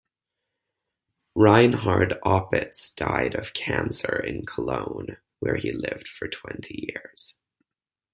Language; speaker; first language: English; native; English